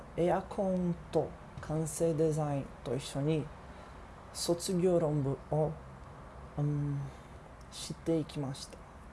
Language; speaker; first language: Japanese; non-native, learner; Portuguese